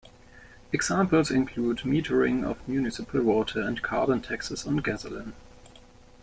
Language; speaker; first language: English; non-native, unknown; German